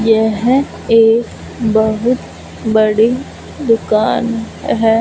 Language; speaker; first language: Hindi; non-native, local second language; Punjabi